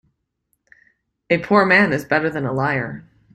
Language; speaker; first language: English; native; English